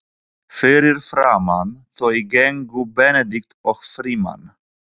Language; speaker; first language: Icelandic; non-native, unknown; Polish